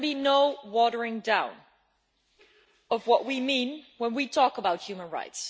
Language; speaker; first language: English; non-native, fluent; Dutch